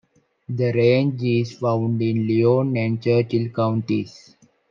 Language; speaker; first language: English; non-native, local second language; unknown